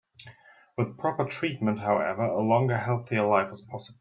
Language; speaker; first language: English; non-native, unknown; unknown